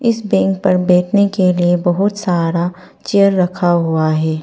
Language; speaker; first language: Hindi; non-native, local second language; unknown